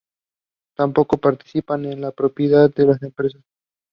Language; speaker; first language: English; non-native, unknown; Spanish